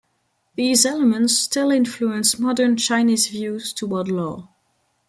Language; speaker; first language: English; non-native, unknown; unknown